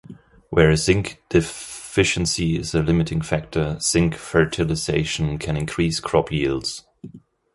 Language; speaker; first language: English; non-native, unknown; German